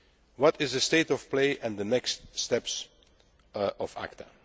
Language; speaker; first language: English; non-native, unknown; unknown